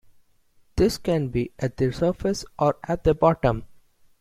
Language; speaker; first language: English; non-native, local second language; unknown